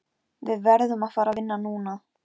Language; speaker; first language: Icelandic; non-native, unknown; Polish